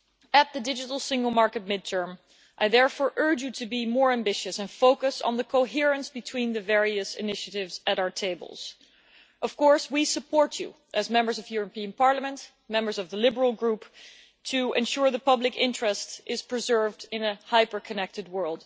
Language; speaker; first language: English; non-native, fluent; Dutch